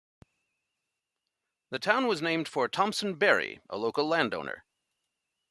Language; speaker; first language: English; native; English